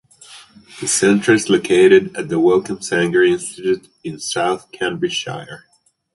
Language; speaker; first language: English; native; English